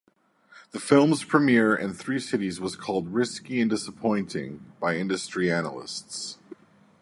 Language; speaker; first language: English; native; English